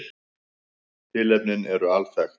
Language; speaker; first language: Icelandic; native; Icelandic